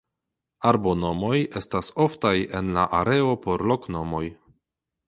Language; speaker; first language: Esperanto; non-native, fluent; Polish